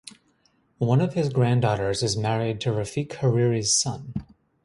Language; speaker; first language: English; native; English